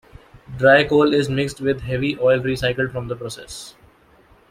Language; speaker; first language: English; non-native, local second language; Assamese